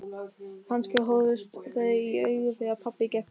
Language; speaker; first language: Icelandic; non-native, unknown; German